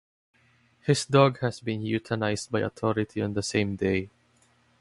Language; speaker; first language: English; non-native, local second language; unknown